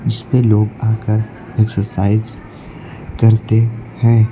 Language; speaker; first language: Hindi; native; Hindi